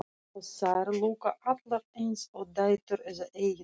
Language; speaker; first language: Icelandic; non-native, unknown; Russian